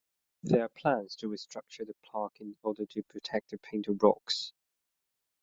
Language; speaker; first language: English; non-native, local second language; Cantonese